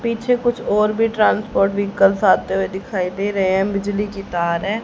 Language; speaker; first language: Hindi; native; Hindi